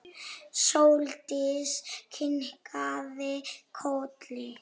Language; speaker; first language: Icelandic; non-native, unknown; Polish